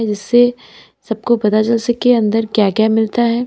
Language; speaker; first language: Hindi; native; Hindi